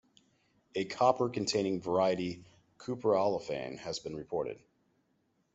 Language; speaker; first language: English; native; English